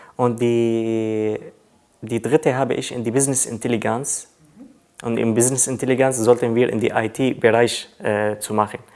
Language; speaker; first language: German; non-native, learner; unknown